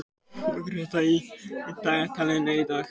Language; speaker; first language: Icelandic; native; Icelandic